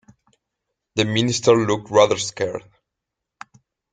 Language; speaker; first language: English; non-native, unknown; Spanish